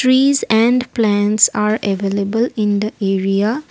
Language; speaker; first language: English; non-native, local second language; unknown